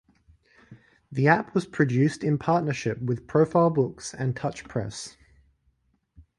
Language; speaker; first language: English; native; English